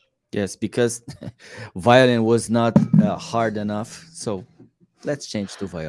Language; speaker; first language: English; non-native, learner; Portuguese